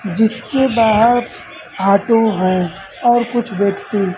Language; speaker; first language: Hindi; native; Hindi